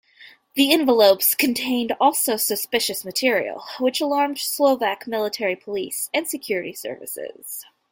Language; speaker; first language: English; native; English